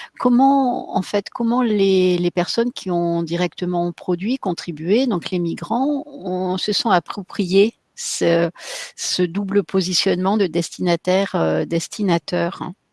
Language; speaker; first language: French; native; French